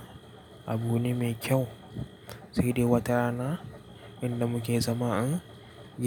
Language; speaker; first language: Hausa; native; Hausa